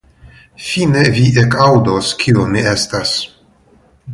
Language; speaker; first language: Esperanto; non-native, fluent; Russian